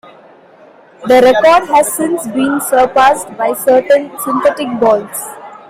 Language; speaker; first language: English; non-native, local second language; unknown